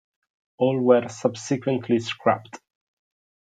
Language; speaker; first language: English; non-native, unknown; Italian